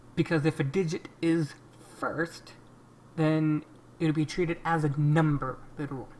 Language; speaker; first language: English; native; English